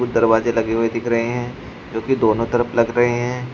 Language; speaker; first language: Hindi; native; Hindi